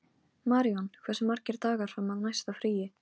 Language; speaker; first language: Icelandic; non-native, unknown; Polish